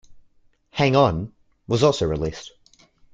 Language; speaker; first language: English; native; English